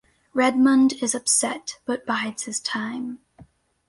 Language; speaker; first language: English; native; English